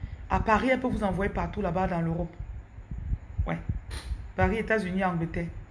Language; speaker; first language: French; non-native, local second language; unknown